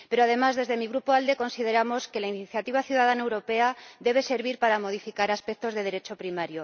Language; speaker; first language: Spanish; native; Spanish